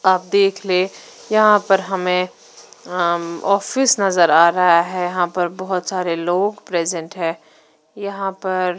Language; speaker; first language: Hindi; non-native, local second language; Punjabi